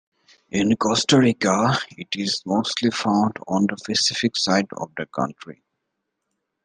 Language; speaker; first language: English; native; English